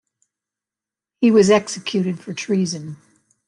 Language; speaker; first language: English; native; English